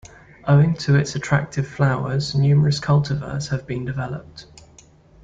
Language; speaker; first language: English; native; English